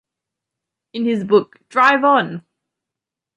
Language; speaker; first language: English; native; English